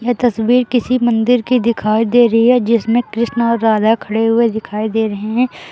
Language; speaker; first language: Hindi; native; Hindi